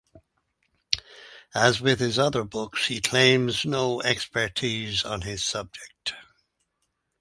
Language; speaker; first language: English; native; English